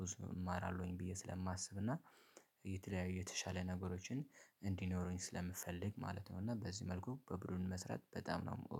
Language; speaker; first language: Amharic; native; Amharic